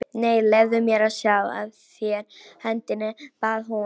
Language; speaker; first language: Icelandic; non-native, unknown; Polish